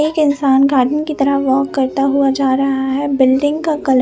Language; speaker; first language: Hindi; non-native, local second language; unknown